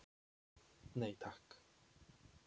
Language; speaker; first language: Icelandic; non-native, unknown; Polish